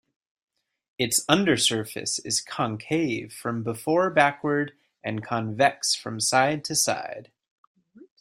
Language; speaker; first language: English; native; English